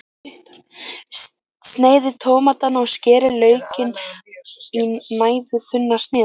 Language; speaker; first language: Icelandic; native; Icelandic